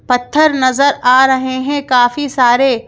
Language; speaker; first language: Hindi; native; Hindi